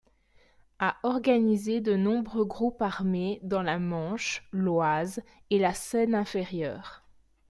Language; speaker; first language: French; native; French